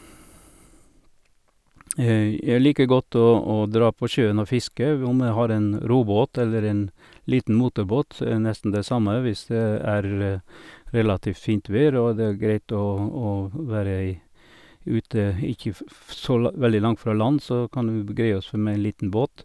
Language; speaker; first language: Norwegian; native; Norwegian